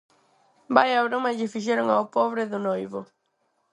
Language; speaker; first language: Galician; non-native, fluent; Spanish